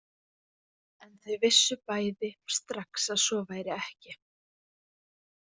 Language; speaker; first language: Icelandic; native; Icelandic